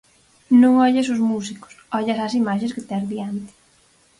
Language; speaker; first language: Galician; native; Galician